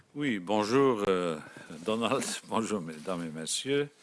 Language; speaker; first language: French; non-native, local second language; Luxembourgish